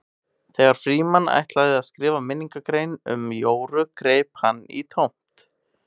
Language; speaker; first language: Icelandic; native; Icelandic